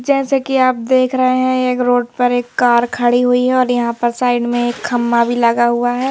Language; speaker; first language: Hindi; native; Hindi